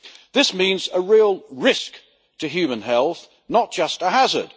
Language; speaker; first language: English; native; English